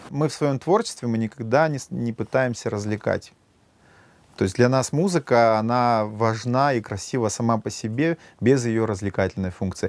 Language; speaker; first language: Russian; native; Russian